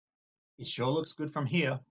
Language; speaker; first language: English; native; English